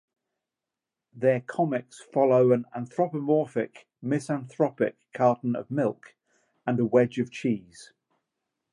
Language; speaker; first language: English; native; English